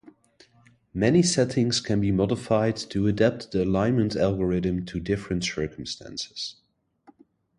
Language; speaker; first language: English; non-native, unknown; Dutch